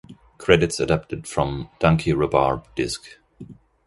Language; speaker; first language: English; non-native, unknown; German